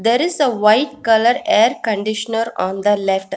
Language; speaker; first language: English; non-native, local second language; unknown